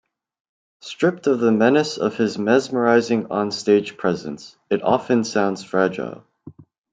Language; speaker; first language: English; native; English